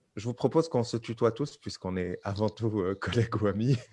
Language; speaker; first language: French; non-native, local second language; Arabic